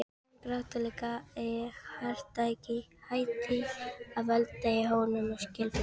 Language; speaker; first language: Icelandic; non-native, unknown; Filipino